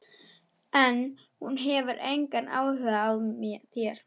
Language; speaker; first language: Icelandic; non-native, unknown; German